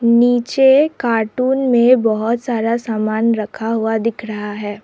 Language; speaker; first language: Hindi; non-native, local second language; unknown